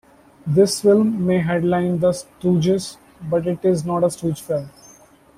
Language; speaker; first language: English; non-native, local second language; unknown